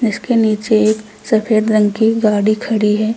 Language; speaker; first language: Hindi; native; Hindi